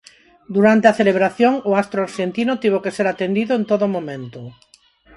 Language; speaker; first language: Galician; non-native, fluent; Spanish